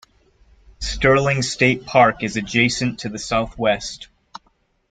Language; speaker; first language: English; native; English